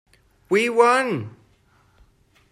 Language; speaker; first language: English; non-native, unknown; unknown